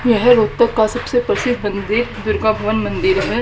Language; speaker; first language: Hindi; native; Hindi